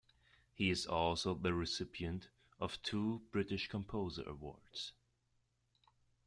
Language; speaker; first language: English; non-native, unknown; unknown